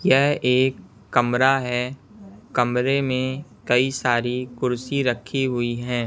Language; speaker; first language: Hindi; non-native, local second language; Punjabi